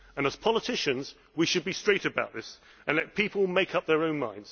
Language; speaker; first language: English; native; English